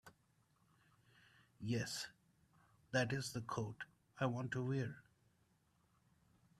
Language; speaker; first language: English; non-native, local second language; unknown